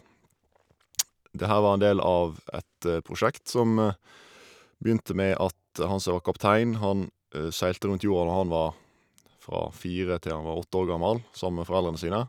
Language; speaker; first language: Norwegian; native; Norwegian